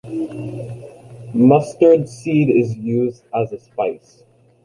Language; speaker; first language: English; native; English